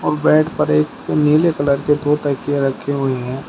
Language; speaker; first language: Hindi; native; Hindi